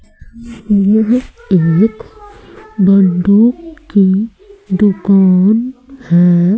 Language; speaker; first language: Hindi; native; Hindi